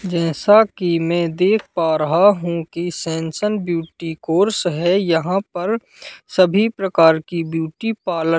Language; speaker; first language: Hindi; native; Hindi